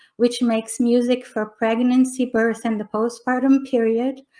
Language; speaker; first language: English; non-native, fluent; Portuguese